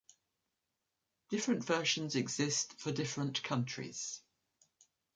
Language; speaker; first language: English; native; English